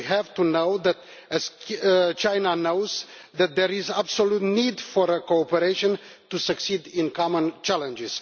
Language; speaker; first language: English; non-native, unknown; Romanian